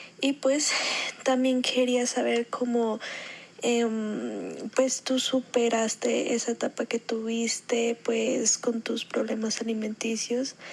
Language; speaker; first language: Spanish; native; Spanish